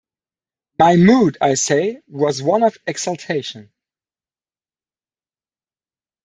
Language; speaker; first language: English; non-native, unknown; German